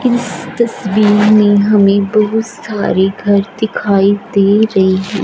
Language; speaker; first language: Hindi; non-native, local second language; Punjabi